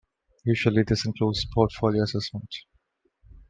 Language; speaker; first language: English; non-native, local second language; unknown